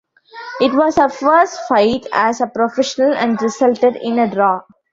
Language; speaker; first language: English; non-native, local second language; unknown